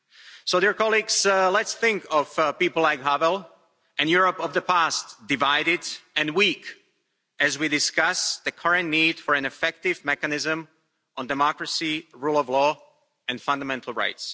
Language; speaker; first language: English; non-native, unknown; Slovak